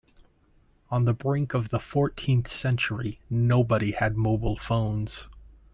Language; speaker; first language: English; native; English